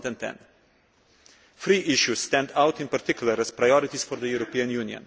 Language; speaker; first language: English; non-native, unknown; Slovenian